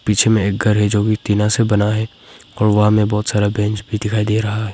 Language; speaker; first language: Hindi; non-native, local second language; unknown